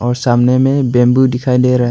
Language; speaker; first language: Hindi; non-native, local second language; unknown